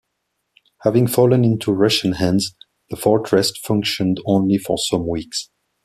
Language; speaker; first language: English; non-native, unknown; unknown